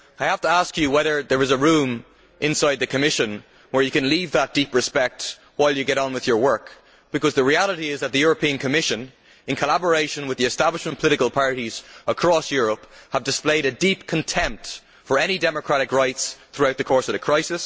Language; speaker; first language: English; native; English